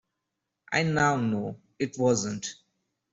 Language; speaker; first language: English; non-native, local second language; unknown